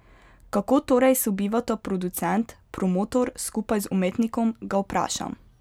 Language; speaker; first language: Slovenian; native; Slovenian